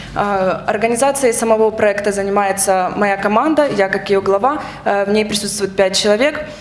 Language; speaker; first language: Russian; native; Russian